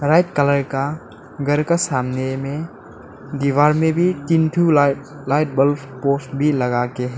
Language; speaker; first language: Hindi; non-native, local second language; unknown